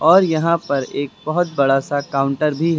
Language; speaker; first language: Hindi; native; Hindi